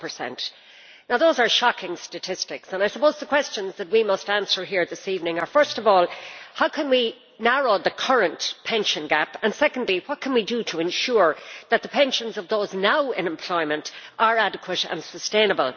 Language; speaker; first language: English; native; English